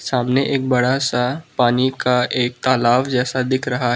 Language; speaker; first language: Hindi; non-native, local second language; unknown